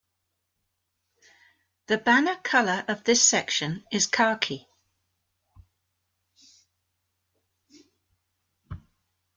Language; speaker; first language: English; native; English